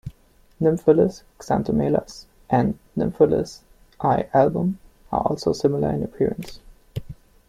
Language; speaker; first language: English; non-native, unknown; German